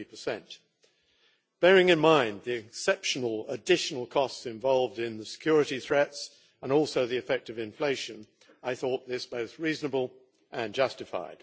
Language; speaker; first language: English; native; English